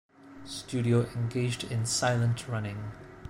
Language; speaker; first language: English; non-native, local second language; Cantonese